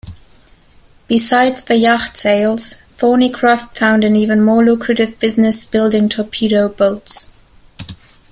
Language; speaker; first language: English; non-native, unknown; German